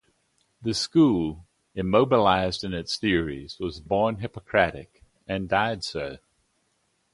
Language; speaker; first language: English; native; English